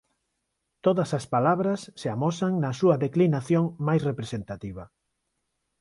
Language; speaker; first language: Galician; non-native, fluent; Spanish